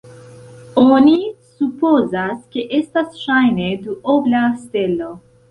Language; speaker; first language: Esperanto; non-native, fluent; Central Kurdish